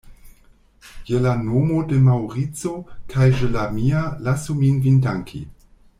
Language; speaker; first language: Esperanto; non-native, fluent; German